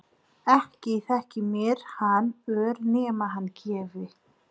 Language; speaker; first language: Icelandic; non-native, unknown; Nepali